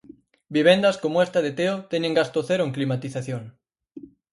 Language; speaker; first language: Galician; native; Galician